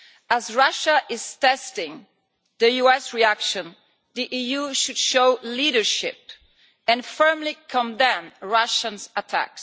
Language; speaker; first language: English; non-native, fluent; Italian